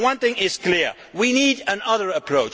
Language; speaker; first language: English; non-native, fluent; Dutch